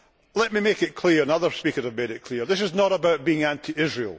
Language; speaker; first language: English; native; English